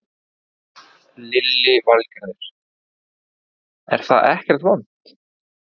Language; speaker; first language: Icelandic; non-native, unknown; Spanish